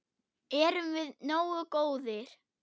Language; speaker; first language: Icelandic; non-native, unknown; German